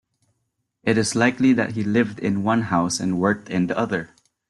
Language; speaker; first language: English; non-native, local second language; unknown